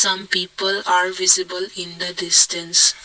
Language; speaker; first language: English; non-native, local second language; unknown